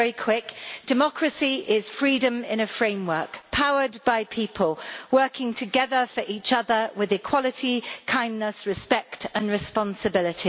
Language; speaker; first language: English; native; English